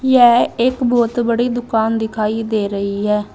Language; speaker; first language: Hindi; native; Hindi